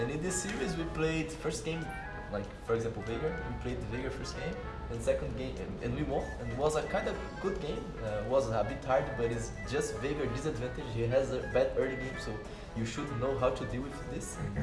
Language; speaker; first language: English; non-native, fluent; Portuguese